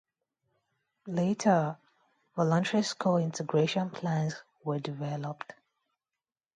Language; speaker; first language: English; non-native, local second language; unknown